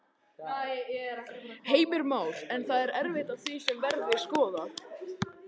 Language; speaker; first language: Icelandic; native; Icelandic